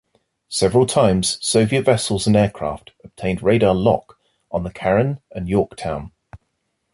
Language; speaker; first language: English; native; English